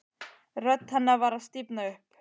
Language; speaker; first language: Icelandic; native; Icelandic